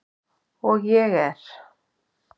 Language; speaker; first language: Icelandic; native; Icelandic